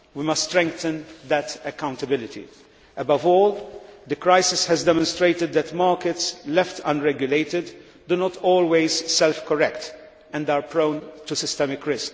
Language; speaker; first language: English; non-native, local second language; Maltese